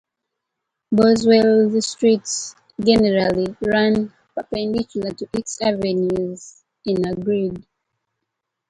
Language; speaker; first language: English; native; English